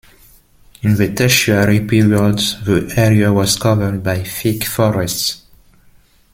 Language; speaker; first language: English; non-native, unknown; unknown